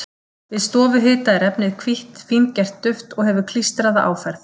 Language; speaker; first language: Icelandic; native; Icelandic